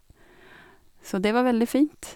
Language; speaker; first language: Norwegian; non-native, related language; Swedish